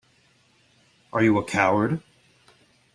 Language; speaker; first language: English; native; English